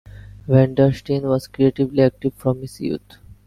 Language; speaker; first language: English; non-native, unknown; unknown